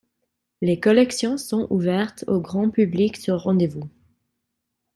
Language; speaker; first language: French; non-native, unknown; English